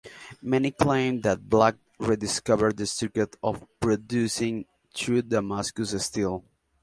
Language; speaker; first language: English; non-native, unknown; Spanish